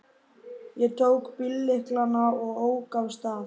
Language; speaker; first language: Icelandic; native; Icelandic